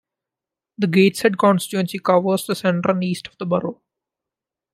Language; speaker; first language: English; non-native, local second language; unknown